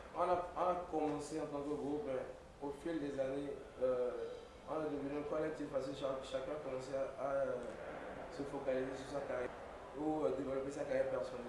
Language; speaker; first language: French; non-native, local second language; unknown